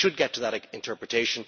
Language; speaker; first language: English; native; English